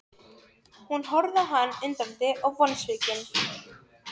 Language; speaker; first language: Icelandic; non-native, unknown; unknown